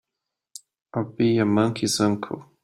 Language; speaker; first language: English; native; English